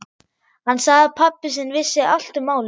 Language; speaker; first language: Icelandic; non-native, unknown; German